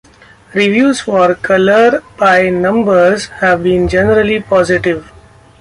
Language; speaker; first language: English; non-native, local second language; Marathi